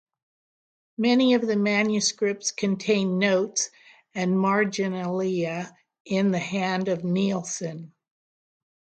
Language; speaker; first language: English; native; English